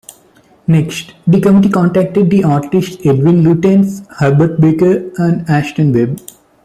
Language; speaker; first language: English; non-native, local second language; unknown